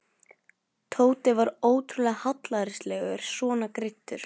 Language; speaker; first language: Icelandic; non-native, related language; Norwegian